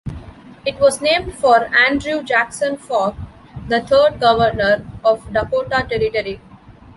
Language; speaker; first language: English; non-native, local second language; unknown